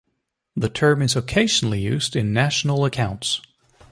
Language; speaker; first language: English; native; English